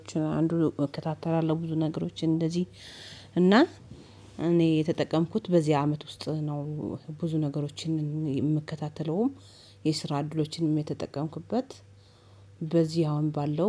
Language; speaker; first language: Amharic; native; Amharic